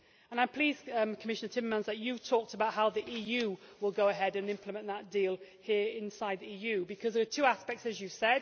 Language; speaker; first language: English; native; English